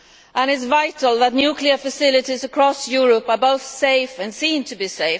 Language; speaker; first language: English; non-native, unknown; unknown